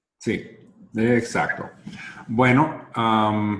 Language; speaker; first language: Spanish; non-native, learner; English